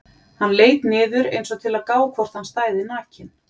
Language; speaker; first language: Icelandic; native; Icelandic